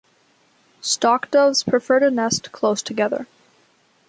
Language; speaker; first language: English; native; English